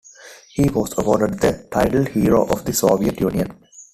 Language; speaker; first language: English; non-native, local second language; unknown